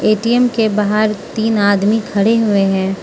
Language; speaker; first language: Hindi; non-native, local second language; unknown